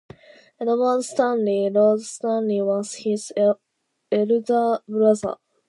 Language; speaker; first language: English; non-native, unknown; Japanese